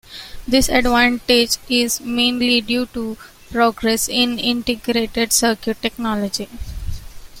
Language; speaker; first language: English; non-native, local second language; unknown